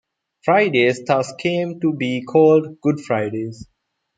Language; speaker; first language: English; non-native, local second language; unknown